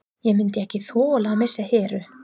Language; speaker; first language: Icelandic; non-native, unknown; English